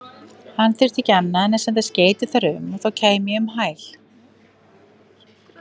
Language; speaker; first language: Icelandic; native; Icelandic